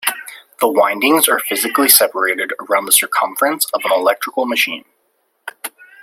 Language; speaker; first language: English; native; English